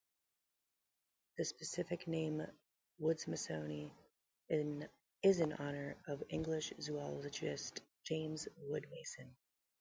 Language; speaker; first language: English; native; English